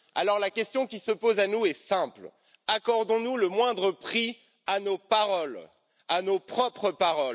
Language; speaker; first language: French; native; French